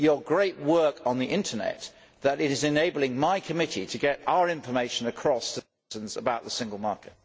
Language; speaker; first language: English; native; English